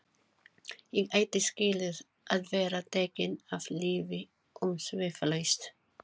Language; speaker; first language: Icelandic; non-native, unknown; Filipino